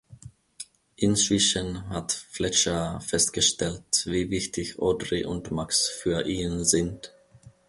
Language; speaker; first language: German; non-native, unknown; Finnish